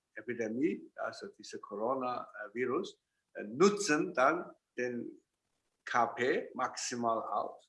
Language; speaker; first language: German; non-native, fluent; Chinese